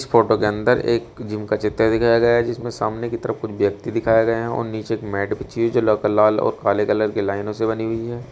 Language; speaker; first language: Hindi; native; Hindi